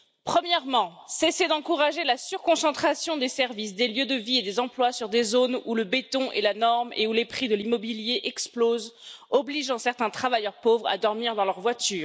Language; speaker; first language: French; native; French